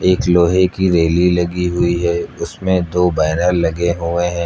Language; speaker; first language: Hindi; native; Hindi